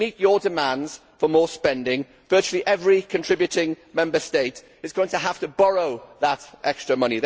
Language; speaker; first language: English; native; English